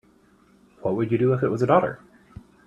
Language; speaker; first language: English; native; English